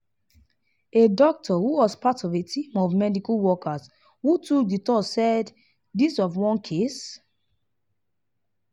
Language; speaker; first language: English; non-native, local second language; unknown